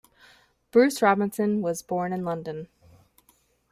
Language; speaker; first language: English; native; English